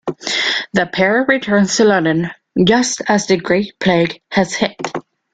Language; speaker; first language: English; non-native, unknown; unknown